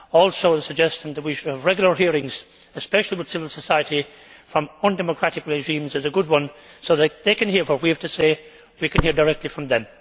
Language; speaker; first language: English; native; English